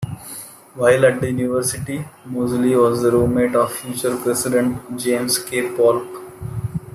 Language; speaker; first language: English; non-native, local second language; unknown